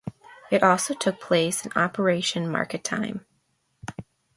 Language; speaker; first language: English; native; English